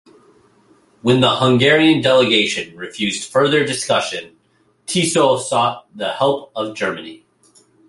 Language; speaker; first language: English; native; English